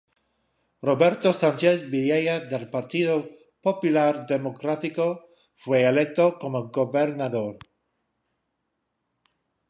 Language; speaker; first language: Spanish; non-native, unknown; English